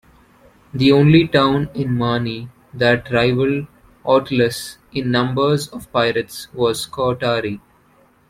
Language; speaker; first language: English; non-native, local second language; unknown